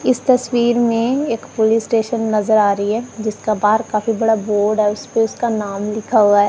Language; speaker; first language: Hindi; non-native, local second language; Punjabi